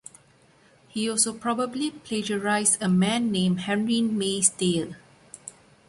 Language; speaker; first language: English; non-native, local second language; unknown